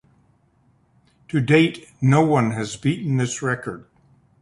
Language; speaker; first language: English; native; English